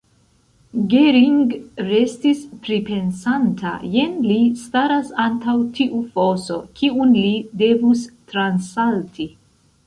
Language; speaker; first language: Esperanto; non-native, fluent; Central Kurdish